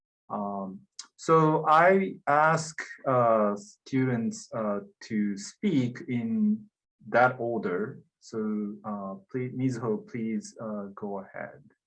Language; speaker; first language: English; non-native, fluent; Japanese